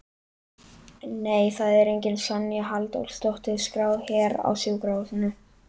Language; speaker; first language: Icelandic; native; Icelandic